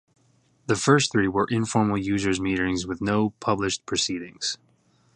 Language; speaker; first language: English; native; English